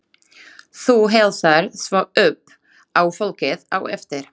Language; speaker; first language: Icelandic; non-native, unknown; Slovak